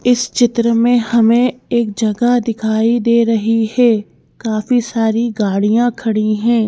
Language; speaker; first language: Hindi; native; Hindi